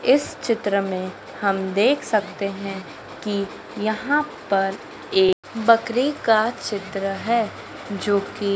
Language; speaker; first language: Hindi; native; Hindi